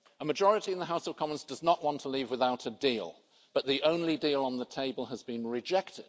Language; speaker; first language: English; native; English